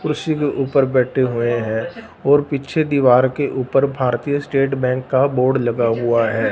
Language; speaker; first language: Hindi; non-native, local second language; Punjabi